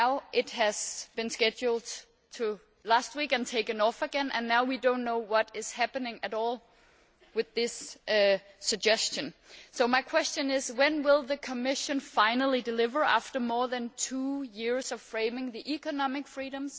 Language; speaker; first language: English; non-native, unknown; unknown